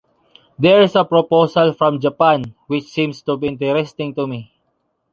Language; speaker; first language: English; non-native, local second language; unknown